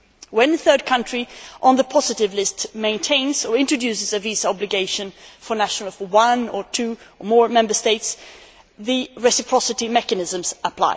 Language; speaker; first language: English; non-native, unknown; Swedish